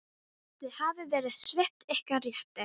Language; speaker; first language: Icelandic; non-native, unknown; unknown